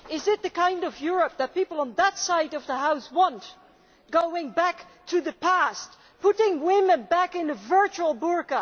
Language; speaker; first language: English; non-native, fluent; Dutch